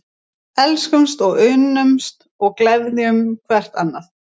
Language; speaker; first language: Icelandic; native; Icelandic